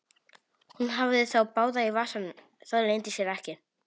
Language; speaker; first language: Icelandic; non-native, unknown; Polish